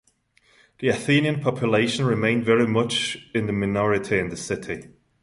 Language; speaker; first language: English; non-native, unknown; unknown